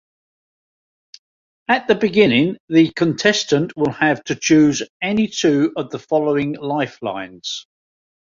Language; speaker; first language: English; native; English